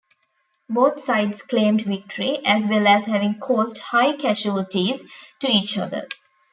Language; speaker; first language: English; non-native, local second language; Tamil